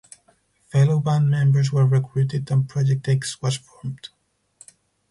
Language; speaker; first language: English; non-native, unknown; Spanish